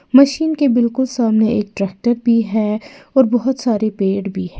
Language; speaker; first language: Hindi; native; Hindi